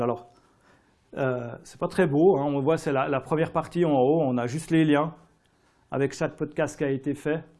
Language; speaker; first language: French; native; French